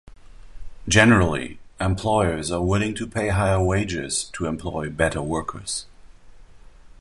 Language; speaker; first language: English; non-native, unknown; German